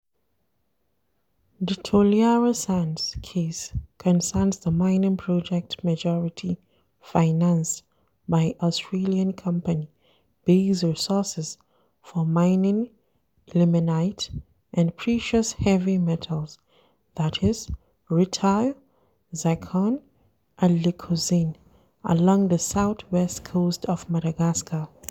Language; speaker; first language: English; non-native, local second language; Hausa